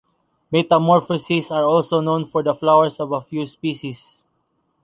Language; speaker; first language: English; non-native, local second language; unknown